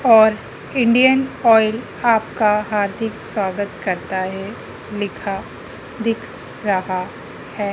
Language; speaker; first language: Hindi; native; Hindi